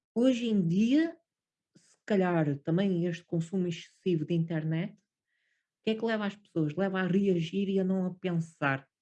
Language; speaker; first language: Portuguese; native; Portuguese